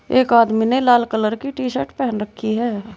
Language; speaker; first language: Hindi; native; Hindi